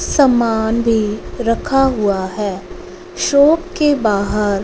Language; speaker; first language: Hindi; non-native, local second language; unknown